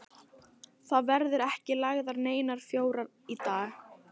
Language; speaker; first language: Icelandic; non-native, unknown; Italian